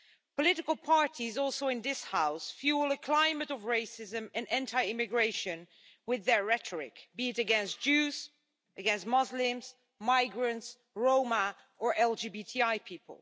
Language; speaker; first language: English; non-native, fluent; Dutch